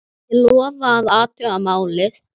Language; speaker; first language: Icelandic; native; Icelandic